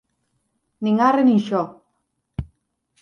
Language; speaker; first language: Galician; native; Galician